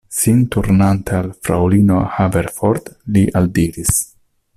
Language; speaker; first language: Esperanto; non-native, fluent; Italian